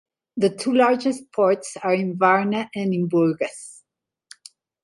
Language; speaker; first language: English; non-native, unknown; Spanish